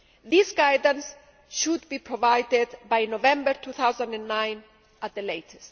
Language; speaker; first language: English; non-native, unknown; Greek